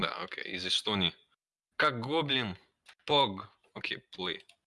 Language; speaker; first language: Russian; non-native, learner; English